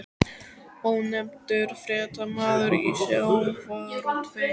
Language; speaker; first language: Icelandic; native; Icelandic